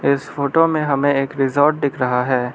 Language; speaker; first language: Hindi; non-native, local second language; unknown